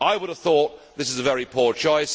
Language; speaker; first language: English; native; English